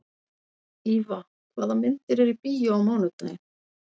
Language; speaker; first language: Icelandic; native; Icelandic